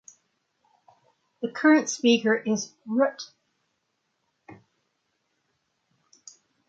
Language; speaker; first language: English; native; English